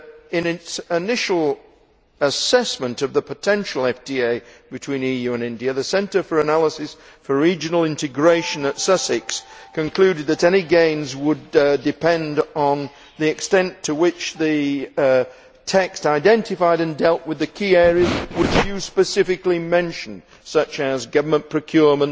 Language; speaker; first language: English; native; English